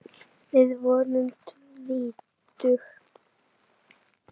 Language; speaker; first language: Icelandic; native; Icelandic